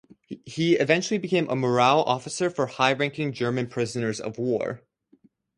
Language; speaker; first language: English; native; English